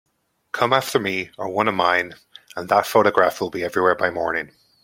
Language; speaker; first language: English; native; English